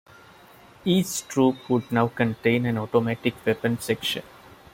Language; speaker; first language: English; non-native, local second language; Malayalam